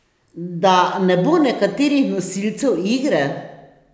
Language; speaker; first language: Slovenian; native; Slovenian